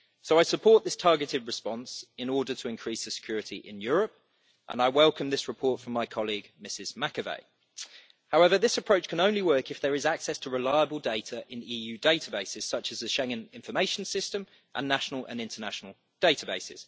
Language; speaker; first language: English; native; English